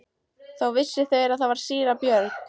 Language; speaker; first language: Icelandic; native; Icelandic